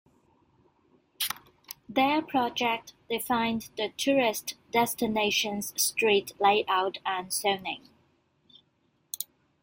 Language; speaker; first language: English; non-native, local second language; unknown